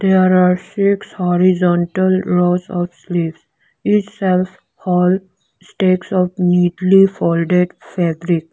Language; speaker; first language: English; non-native, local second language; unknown